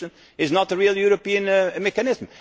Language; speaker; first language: English; non-native, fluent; Dutch